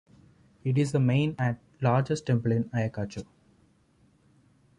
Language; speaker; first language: English; non-native, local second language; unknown